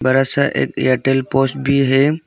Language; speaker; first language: Hindi; non-native, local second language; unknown